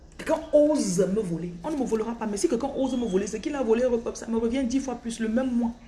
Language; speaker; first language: French; non-native, local second language; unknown